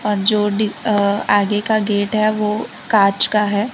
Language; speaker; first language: Hindi; non-native, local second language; Gujarati